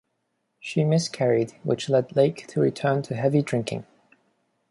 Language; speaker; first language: English; non-native, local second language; Cantonese